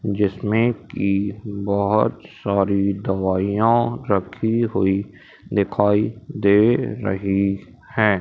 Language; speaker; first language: Hindi; native; Hindi